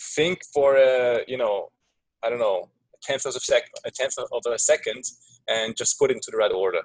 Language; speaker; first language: English; non-native, fluent; German